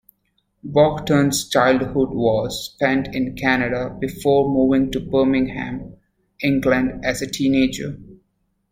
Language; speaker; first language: English; native; English